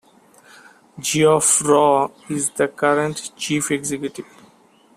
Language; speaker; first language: English; non-native, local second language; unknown